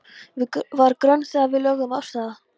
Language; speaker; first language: Icelandic; non-native, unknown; Polish